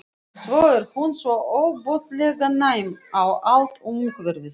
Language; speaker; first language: Icelandic; non-native, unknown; Russian